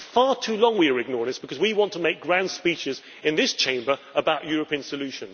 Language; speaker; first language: English; native; English